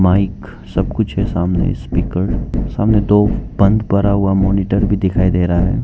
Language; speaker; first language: Hindi; non-native, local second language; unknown